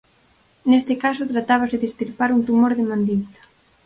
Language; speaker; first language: Galician; native; Galician